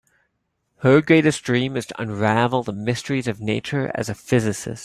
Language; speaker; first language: English; native; English